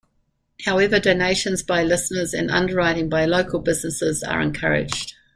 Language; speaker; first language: English; native; English